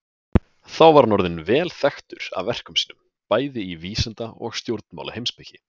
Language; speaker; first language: Icelandic; native; Icelandic